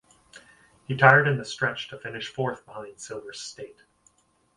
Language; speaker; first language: English; native; English